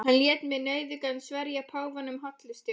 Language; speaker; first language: Icelandic; non-native, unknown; Polish